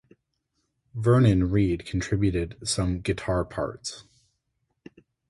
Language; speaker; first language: English; native; English